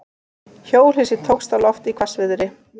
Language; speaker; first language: Icelandic; native; Icelandic